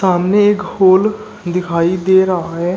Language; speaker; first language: Hindi; native; Hindi